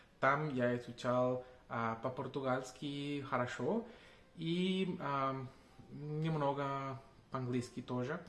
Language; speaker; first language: Russian; non-native, learner; Spanish